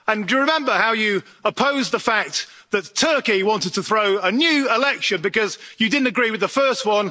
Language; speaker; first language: English; native; English